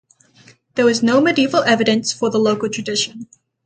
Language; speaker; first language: English; native; English